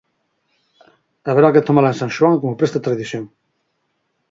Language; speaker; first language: Galician; native; Galician